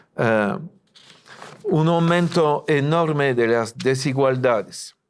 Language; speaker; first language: Spanish; non-native, fluent; French